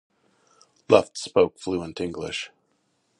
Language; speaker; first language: English; native; English